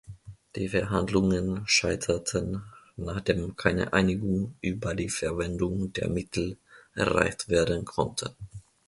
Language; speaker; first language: German; non-native, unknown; Finnish